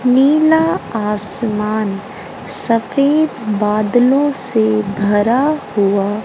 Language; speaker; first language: Hindi; native; Hindi